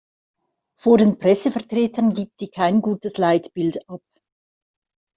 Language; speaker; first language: German; native; German